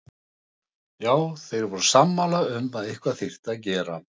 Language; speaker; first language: Icelandic; non-native, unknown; Russian